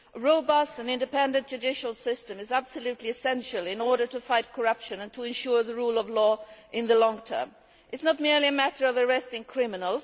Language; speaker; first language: English; non-native, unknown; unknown